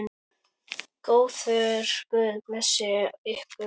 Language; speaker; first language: Icelandic; native; Icelandic